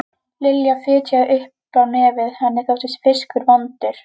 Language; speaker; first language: Icelandic; native; Icelandic